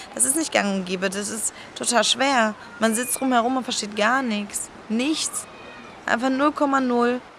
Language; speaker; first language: German; early bilingual, other home language; Spanish